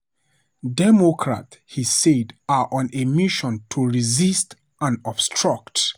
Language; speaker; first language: English; non-native, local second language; Hausa